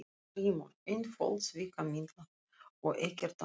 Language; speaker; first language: Icelandic; non-native, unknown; Russian